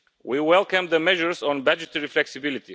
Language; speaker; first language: English; non-native, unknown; Bulgarian